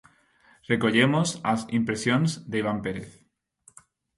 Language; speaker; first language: Galician; non-native, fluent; Spanish